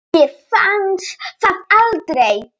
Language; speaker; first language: Icelandic; non-native, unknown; Polish